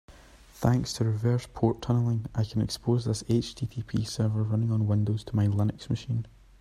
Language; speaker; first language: English; native; English